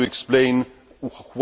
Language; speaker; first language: English; non-native, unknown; Polish